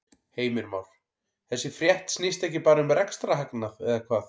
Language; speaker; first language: Icelandic; native; Icelandic